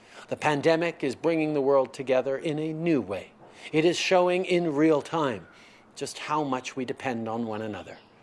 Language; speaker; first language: English; native; English